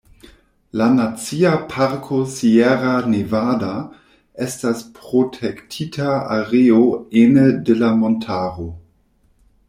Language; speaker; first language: Esperanto; non-native, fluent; German